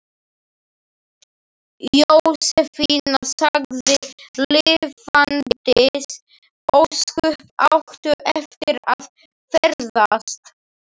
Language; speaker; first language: Icelandic; non-native, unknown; Slovak